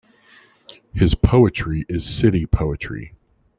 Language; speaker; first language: English; native; English